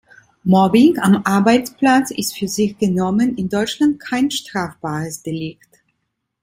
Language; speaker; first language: German; non-native, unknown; Italian